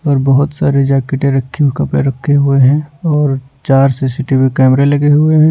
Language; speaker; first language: Hindi; non-native, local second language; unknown